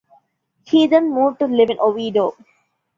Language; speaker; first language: English; non-native, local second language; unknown